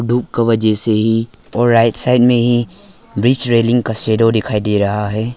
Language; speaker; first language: Hindi; non-native, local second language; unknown